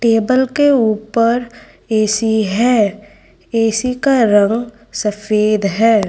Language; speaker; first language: Hindi; non-native, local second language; Gujarati